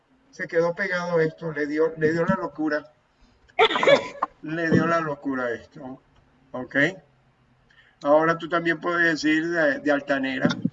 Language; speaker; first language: Spanish; native; Spanish